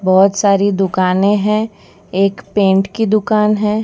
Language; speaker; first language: Hindi; non-native, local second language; Gujarati